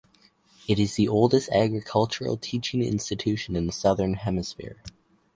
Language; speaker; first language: English; native; English